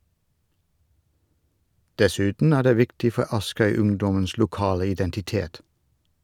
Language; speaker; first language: Norwegian; non-native, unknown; Dutch